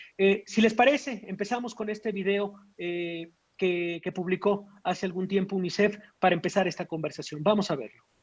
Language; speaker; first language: Spanish; native; Spanish